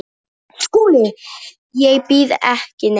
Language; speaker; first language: Icelandic; non-native, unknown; Polish